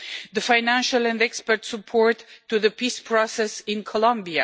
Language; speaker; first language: English; non-native, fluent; Romanian